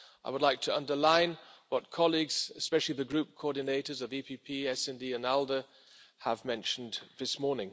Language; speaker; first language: English; non-native, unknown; German